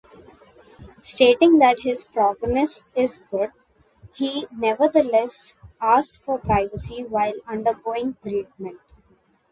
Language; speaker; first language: English; non-native, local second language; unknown